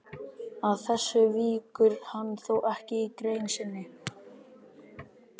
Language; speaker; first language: Icelandic; native; Icelandic